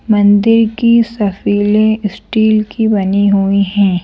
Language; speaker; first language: Hindi; native; Hindi